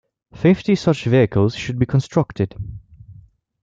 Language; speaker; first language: English; non-native, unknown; French